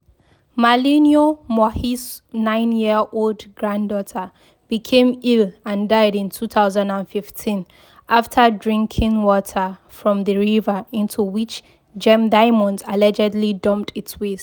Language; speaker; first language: English; non-native, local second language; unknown